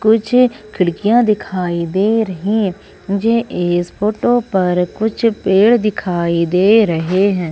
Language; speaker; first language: Hindi; native; Hindi